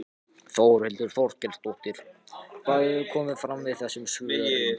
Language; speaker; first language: Icelandic; non-native, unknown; Japanese